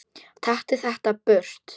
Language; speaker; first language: Icelandic; non-native, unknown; Polish